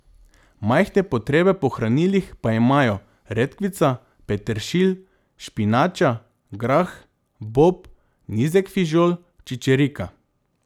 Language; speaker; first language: Slovenian; non-native, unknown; Macedonian